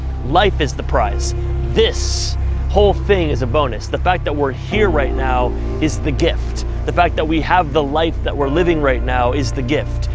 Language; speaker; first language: English; native; English